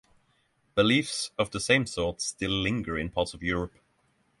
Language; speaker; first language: English; non-native, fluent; Norwegian